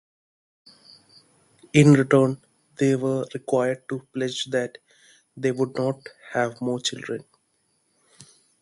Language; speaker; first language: English; non-native, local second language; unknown